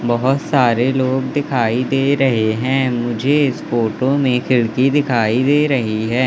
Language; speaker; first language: Hindi; native; Hindi